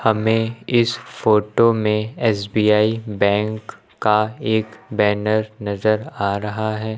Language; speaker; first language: Hindi; native; Hindi